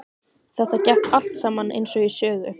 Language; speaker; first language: Icelandic; native; Icelandic